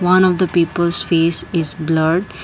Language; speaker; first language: English; non-native, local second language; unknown